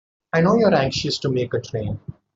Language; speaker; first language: English; non-native, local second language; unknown